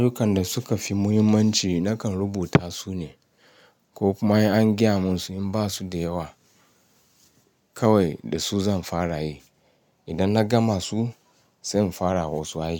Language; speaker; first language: Hausa; non-native, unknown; Yoruba